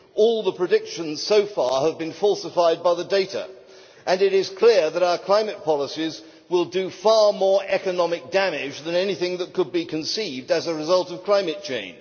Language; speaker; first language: English; native; English